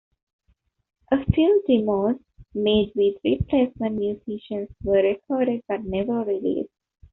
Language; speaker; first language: English; non-native, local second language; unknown